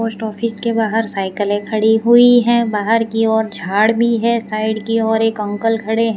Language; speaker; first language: Hindi; non-native, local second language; Gujarati